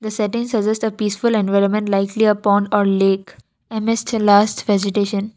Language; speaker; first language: English; non-native, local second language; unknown